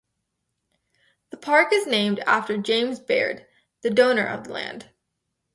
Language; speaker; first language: English; native; English